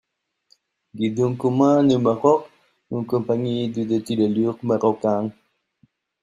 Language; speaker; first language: French; non-native, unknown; Spanish